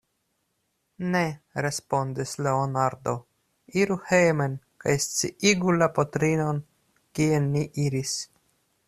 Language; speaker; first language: Esperanto; non-native, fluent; Russian